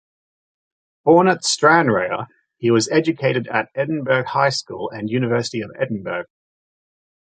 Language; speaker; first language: English; native; English